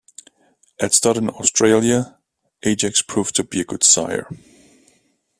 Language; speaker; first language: English; native; English